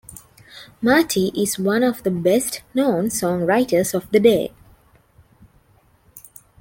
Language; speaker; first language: English; non-native, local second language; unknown